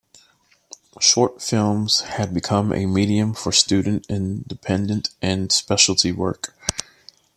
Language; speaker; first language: English; native; English